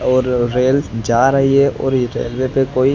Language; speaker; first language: Hindi; non-native, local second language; Gujarati